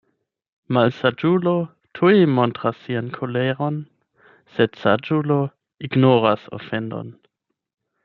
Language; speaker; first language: Esperanto; non-native, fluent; German